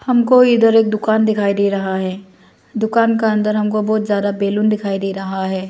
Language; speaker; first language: Hindi; non-native, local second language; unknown